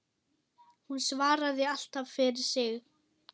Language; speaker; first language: Icelandic; non-native, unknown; German